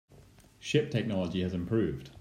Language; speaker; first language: English; native; English